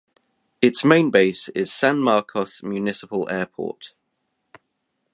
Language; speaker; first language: English; native; English